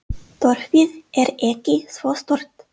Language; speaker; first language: Icelandic; non-native, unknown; English